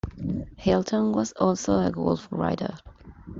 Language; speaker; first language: English; non-native, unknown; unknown